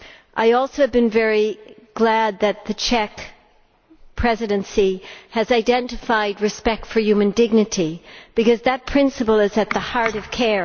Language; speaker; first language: English; native; English